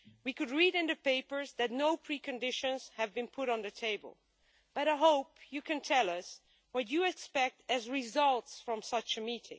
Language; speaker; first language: English; non-native, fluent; Dutch